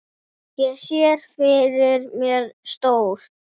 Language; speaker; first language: Icelandic; native; Icelandic